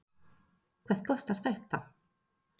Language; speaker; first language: Icelandic; non-native, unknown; Spanish